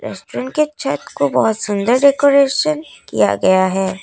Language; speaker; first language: Hindi; non-native, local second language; Assamese